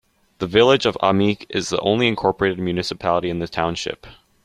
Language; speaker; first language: English; native; English